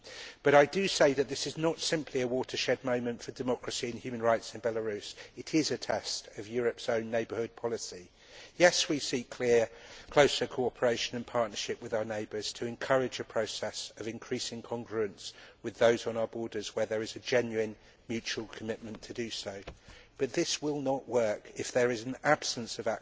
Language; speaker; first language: English; native; English